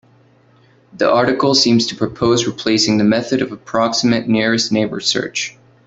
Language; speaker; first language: English; native; English